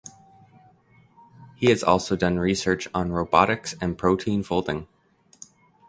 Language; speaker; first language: English; native; English